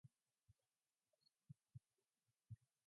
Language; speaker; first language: English; non-native, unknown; Mongolian